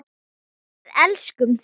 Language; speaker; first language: Icelandic; non-native, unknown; Thai